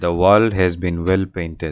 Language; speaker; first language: English; non-native, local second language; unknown